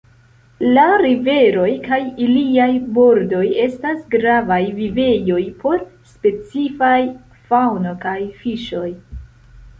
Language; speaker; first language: Esperanto; non-native, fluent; Central Kurdish